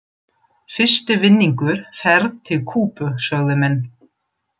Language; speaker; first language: Icelandic; non-native, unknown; German